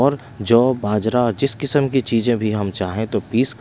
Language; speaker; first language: Hindi; non-native, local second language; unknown